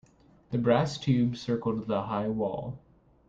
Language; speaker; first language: English; native; English